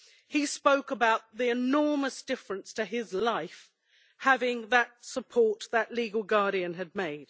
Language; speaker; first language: English; native; English